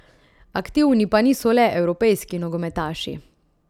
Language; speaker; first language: Slovenian; native; Slovenian